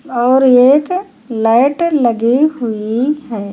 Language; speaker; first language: Hindi; native; Hindi